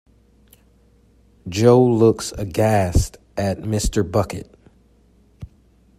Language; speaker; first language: English; native; English